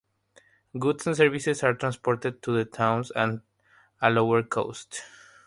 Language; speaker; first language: English; non-native, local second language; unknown